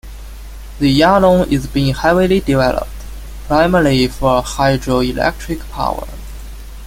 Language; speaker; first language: English; non-native, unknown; Chinese